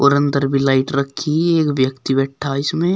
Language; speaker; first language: Hindi; native; Hindi